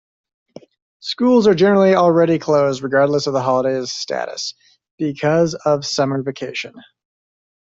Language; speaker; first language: English; native; English